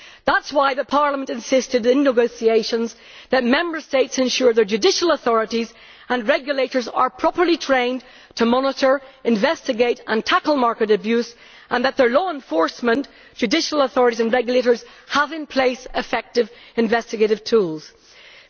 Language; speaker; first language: English; native; English